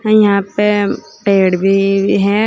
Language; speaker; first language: Hindi; native; Hindi